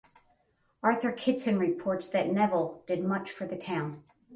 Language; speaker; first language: English; native; English